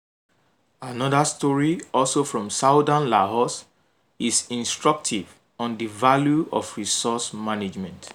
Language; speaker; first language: English; non-native, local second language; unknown